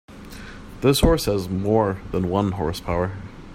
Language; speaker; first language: English; native; English